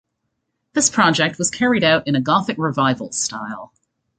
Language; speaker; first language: English; native; English